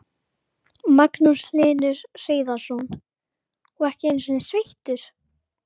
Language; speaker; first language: Icelandic; native; Icelandic